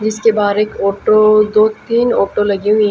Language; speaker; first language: Hindi; native; Hindi